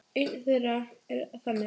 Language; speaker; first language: Icelandic; native; Icelandic